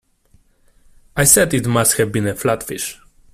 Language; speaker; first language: English; non-native, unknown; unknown